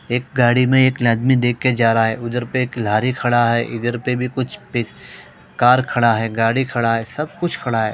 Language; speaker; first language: Hindi; non-native, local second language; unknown